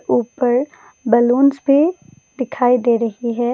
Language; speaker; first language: Hindi; non-native, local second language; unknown